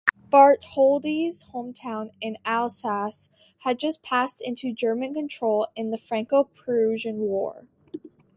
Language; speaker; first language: English; native; English